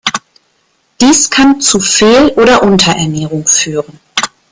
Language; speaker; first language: German; native; German